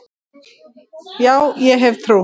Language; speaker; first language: Icelandic; native; Icelandic